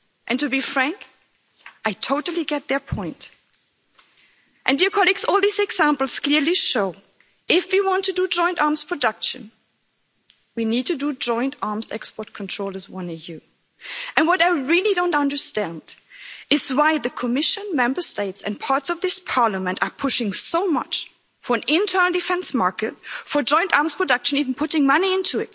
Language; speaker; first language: English; non-native, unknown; German